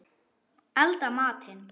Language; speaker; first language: Icelandic; non-native, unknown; German